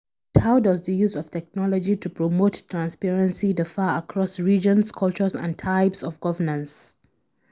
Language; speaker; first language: English; non-native, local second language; Hausa